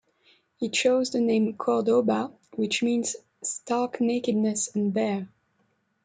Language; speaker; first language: English; non-native, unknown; French